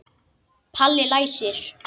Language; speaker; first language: Icelandic; native; Icelandic